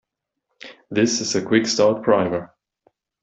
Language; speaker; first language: English; non-native, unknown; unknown